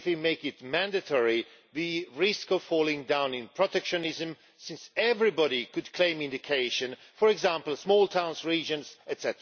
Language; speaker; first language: English; non-native, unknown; Swedish